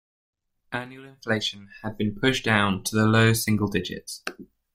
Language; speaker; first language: English; native; English